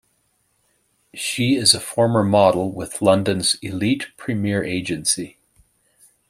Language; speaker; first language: English; native; English